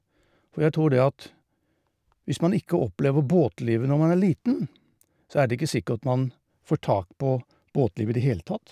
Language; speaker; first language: Norwegian; native; Norwegian